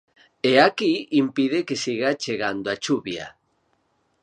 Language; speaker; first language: Galician; native; Galician